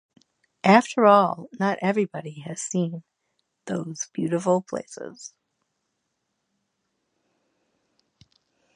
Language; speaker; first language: English; native; English